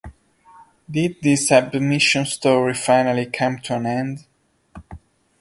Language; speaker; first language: English; non-native, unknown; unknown